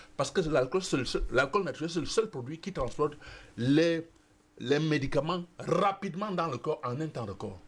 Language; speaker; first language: French; non-native, local second language; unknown